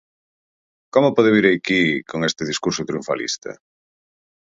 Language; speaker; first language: Galician; native; Galician